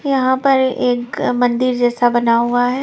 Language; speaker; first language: Hindi; non-native, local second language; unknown